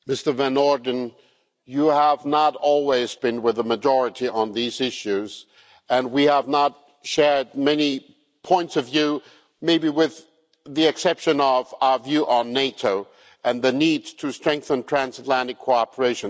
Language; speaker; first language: English; non-native, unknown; German